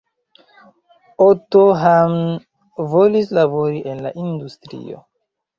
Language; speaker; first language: Esperanto; non-native, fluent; Chinese